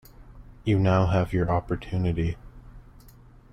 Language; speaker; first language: English; native; English